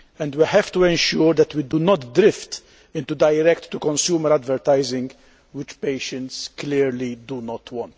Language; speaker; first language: English; non-native, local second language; Maltese